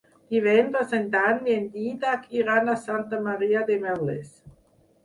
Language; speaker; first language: Catalan; non-native, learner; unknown